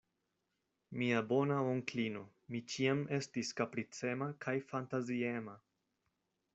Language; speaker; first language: Esperanto; non-native, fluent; Spanish